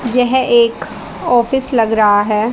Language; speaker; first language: Hindi; native; Hindi